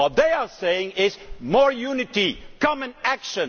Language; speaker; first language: English; non-native, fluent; Dutch